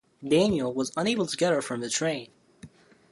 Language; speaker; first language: English; native; English